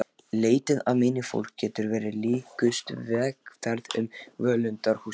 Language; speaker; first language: Icelandic; non-native, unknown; Lithuanian